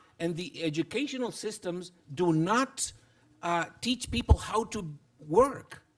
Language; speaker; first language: English; non-native, fluent; Spanish